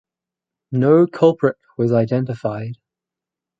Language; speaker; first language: English; native; English